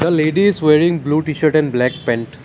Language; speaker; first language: English; non-native, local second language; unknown